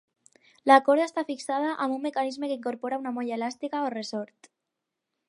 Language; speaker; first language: Catalan; non-native, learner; Spanish